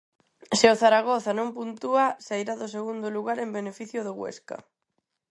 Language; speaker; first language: Galician; non-native, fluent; Spanish